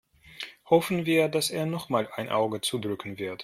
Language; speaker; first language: German; non-native, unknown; Russian